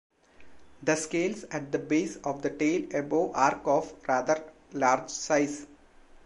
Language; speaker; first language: English; non-native, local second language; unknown